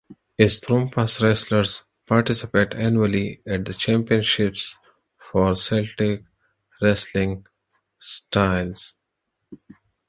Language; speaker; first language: English; non-native, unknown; Pashto